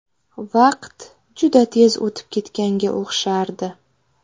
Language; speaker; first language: Uzbek; native; Uzbek